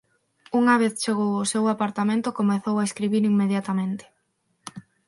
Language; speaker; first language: Galician; non-native, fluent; Spanish